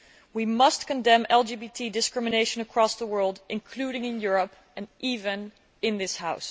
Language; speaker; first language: English; non-native, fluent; Dutch